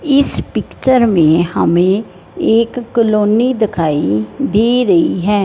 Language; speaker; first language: Hindi; non-native, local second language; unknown